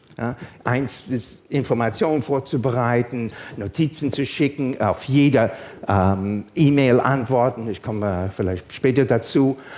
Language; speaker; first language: German; non-native, fluent; English